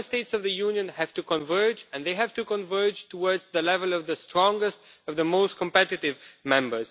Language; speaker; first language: English; non-native, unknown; Romanian